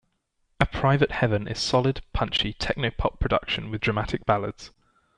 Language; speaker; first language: English; native; English